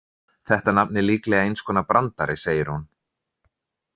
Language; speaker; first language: Icelandic; native; Icelandic